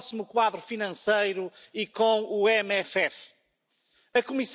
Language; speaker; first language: English; non-native, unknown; Danish